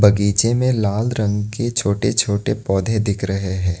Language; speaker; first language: Hindi; non-native, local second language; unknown